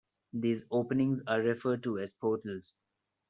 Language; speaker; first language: English; non-native, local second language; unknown